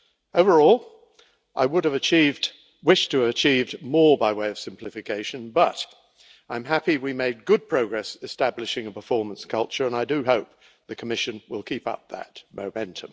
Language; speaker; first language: English; native; English